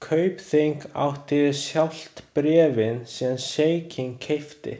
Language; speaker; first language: Icelandic; non-native, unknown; Chinese